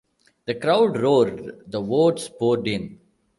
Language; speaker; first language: English; non-native, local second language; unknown